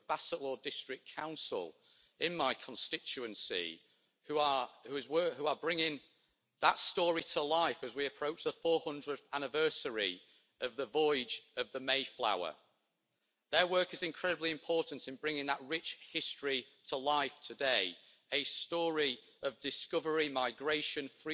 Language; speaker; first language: English; non-native, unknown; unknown